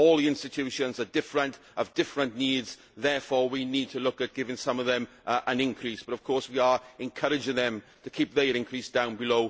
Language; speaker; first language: English; native; English